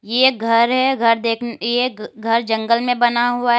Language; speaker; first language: Hindi; native; Hindi